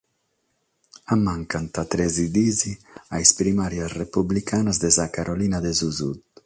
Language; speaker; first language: Sardinian; non-native, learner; Catalan